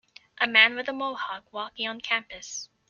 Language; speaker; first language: English; native; English